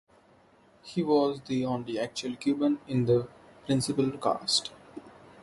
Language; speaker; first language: English; non-native, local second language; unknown